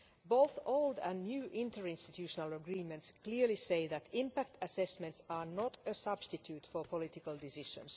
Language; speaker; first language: English; non-native, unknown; Finnish